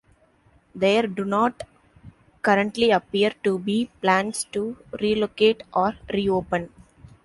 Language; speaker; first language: English; non-native, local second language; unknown